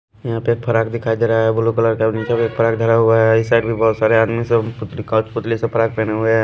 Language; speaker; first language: Hindi; non-native, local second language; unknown